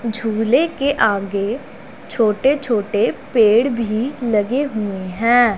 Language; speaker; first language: Hindi; non-native, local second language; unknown